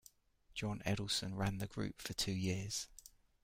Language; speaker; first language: English; native; English